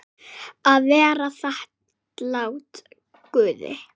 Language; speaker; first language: Icelandic; native; Icelandic